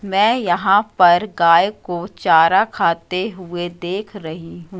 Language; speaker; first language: Hindi; native; Hindi